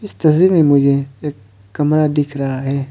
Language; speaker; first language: Hindi; non-native, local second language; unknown